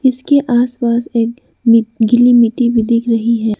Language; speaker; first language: Hindi; non-native, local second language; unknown